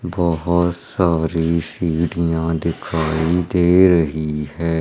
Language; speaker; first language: Hindi; native; Hindi